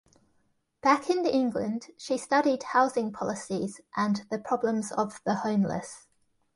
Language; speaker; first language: English; native; English